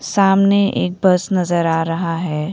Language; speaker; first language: Hindi; non-native, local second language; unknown